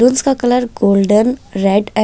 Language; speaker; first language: Hindi; native; Hindi